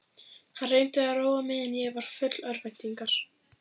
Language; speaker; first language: Icelandic; native; Icelandic